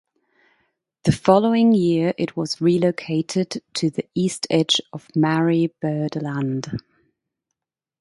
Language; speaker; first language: English; non-native, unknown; German